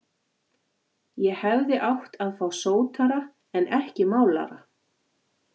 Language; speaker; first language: Icelandic; native; Icelandic